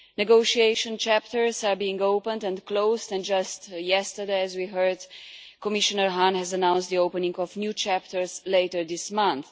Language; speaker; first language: English; non-native, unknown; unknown